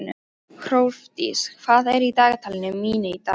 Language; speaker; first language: Icelandic; non-native, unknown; Polish